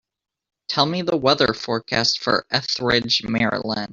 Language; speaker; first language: English; native; English